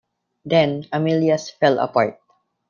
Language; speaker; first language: English; non-native, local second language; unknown